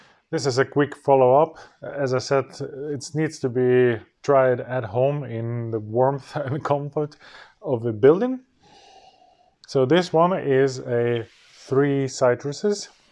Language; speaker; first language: English; non-native, fluent; Ukrainian